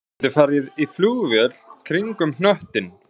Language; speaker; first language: Icelandic; native; Icelandic